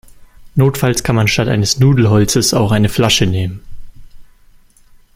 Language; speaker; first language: German; native; German